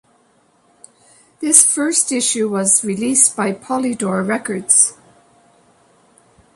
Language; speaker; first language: English; native; English